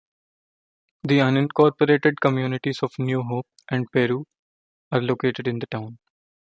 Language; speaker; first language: English; non-native, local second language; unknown